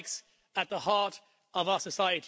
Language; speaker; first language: English; non-native, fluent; Dutch